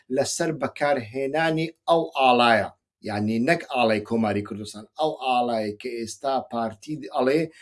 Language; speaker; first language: Central Kurdish; non-native, local second language; Kurdish